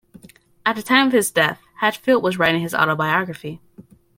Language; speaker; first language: English; native; English